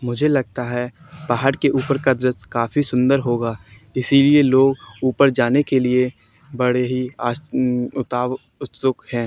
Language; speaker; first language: Hindi; native; Hindi